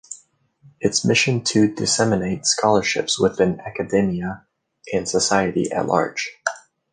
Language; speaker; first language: English; native; English